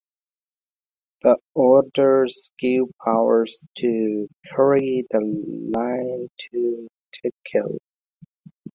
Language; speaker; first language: English; non-native, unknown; Pashto